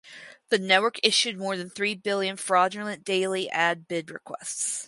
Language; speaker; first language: English; native; English